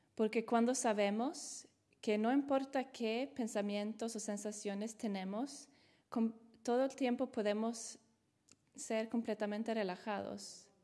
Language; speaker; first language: Spanish; non-native, fluent; Swedish